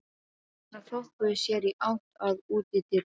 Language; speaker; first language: Icelandic; non-native, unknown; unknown